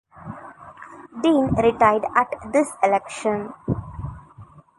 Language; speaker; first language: English; non-native, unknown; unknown